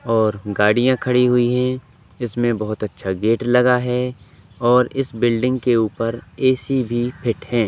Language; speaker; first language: Hindi; native; Hindi